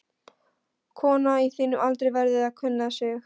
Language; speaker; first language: Icelandic; non-native, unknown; Polish